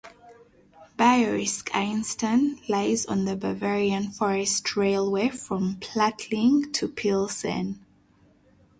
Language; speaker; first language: English; native; English